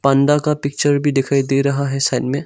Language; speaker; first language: Hindi; non-native, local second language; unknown